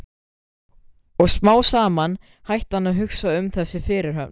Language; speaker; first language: Icelandic; native; Icelandic